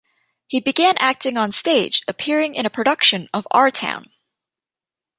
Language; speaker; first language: English; native; English